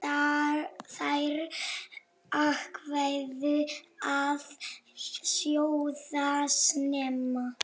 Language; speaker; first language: Icelandic; non-native, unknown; Polish